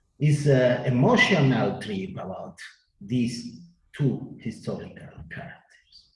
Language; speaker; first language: English; non-native, learner; Spanish